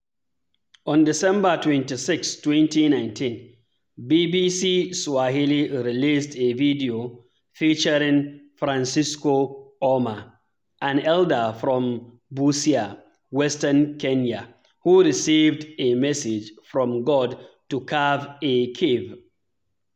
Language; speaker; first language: English; non-native, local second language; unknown